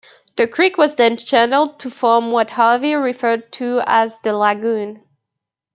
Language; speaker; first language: English; native; English